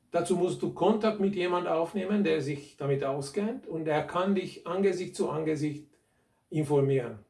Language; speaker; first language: German; non-native, fluent; Hungarian